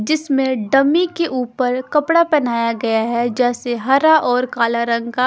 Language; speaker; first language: Hindi; non-native, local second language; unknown